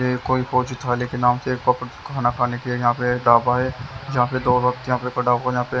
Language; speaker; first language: Hindi; native; Hindi